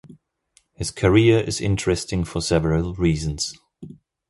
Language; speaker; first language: English; non-native, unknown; German